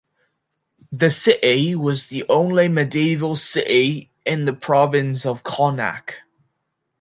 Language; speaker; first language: English; native; English